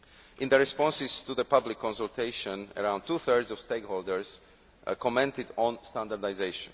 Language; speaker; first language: English; non-native, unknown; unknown